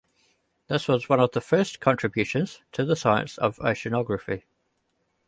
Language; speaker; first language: English; native; English